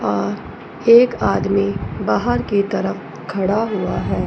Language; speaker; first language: Hindi; non-native, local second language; Punjabi